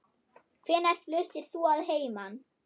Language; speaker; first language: Icelandic; non-native, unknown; German